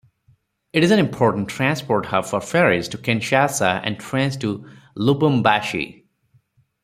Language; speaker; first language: English; non-native, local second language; Odia